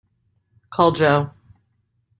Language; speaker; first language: English; native; English